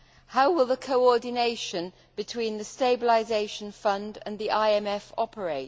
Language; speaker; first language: English; native; English